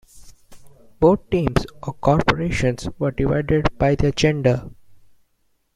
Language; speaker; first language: English; non-native, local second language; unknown